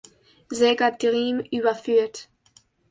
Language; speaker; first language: German; non-native, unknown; Spanish